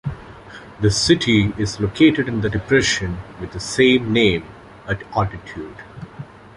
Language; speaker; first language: English; non-native, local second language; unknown